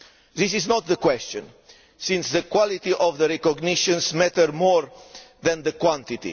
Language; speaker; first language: English; non-native, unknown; Romanian